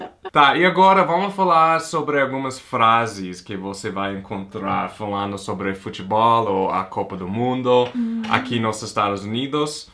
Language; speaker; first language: Portuguese; non-native, fluent; English